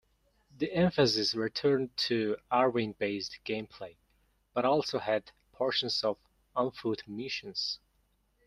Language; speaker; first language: English; non-native, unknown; Mongolian